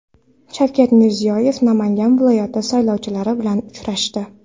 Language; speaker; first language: Uzbek; non-native, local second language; Kara-Kalpak